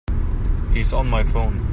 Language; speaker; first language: English; non-native, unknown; German